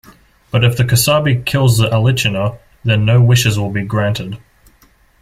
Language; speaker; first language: English; native; English